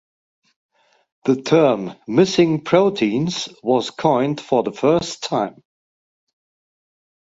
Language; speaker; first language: English; non-native, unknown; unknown